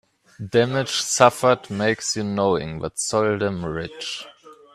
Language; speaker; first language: English; non-native, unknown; German